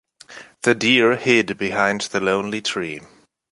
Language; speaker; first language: English; non-native, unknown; German